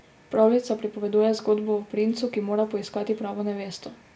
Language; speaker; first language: Slovenian; native; Slovenian